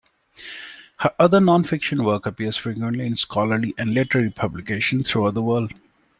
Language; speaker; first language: English; non-native, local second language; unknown